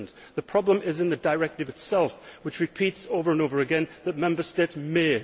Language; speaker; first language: English; native; English